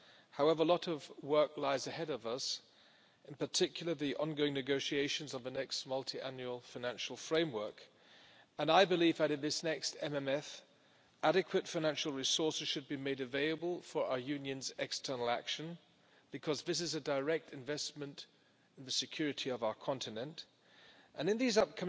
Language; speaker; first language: English; non-native, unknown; German